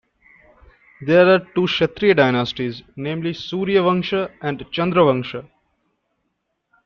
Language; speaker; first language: English; non-native, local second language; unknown